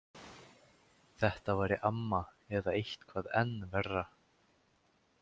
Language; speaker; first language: Icelandic; native; Icelandic